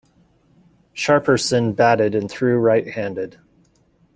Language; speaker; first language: English; native; English